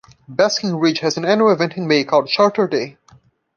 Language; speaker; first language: English; non-native, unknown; Portuguese